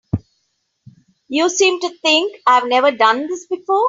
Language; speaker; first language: English; non-native, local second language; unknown